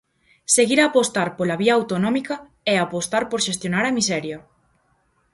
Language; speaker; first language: Galician; native; Galician